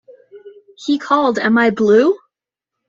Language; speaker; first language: English; native; English